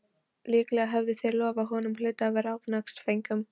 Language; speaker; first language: Icelandic; non-native, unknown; Polish